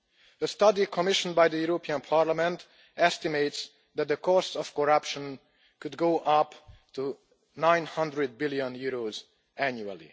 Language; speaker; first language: English; non-native, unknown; Hungarian